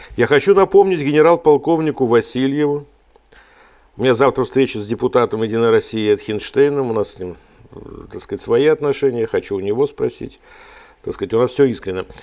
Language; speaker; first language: Russian; native; Russian